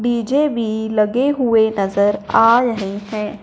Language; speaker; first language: Hindi; non-native, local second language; Punjabi